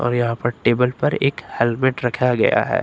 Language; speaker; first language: Hindi; native; Hindi